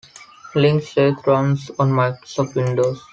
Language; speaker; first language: English; non-native, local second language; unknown